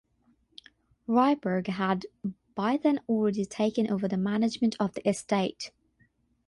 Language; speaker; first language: English; non-native, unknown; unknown